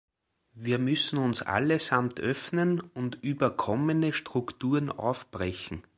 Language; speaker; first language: German; native; German